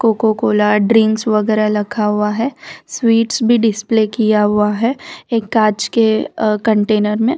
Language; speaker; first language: Hindi; non-native, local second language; Gujarati